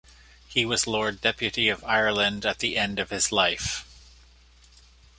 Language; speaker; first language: English; native; English